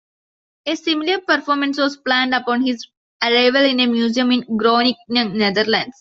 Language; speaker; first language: English; non-native, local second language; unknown